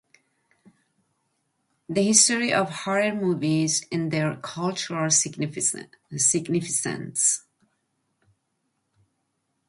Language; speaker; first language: English; native; English